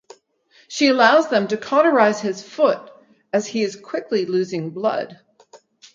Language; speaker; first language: English; native; English